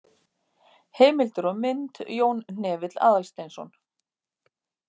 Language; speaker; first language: Icelandic; native; Icelandic